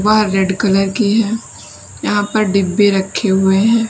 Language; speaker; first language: Hindi; native; Hindi